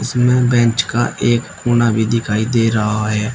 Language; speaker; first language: Hindi; native; Hindi